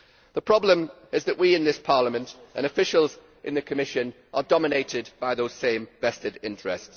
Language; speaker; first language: English; native; English